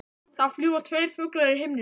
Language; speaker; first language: Icelandic; native; Icelandic